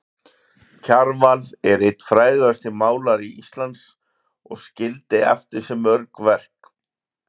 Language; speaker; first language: Icelandic; native; Icelandic